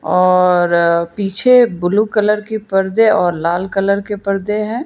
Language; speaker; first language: Hindi; non-native, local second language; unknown